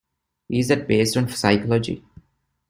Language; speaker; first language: English; non-native, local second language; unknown